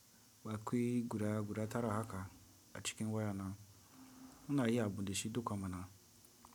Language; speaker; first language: Hausa; non-native, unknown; Tiv